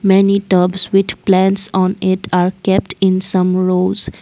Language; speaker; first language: English; non-native, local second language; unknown